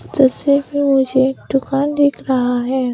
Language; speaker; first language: Hindi; non-native, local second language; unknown